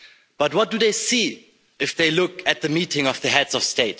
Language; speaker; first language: English; non-native, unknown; German